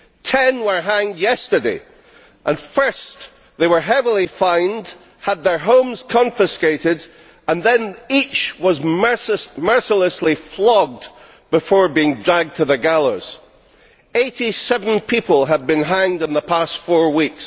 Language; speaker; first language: English; native; English